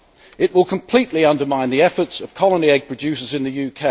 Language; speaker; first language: English; native; English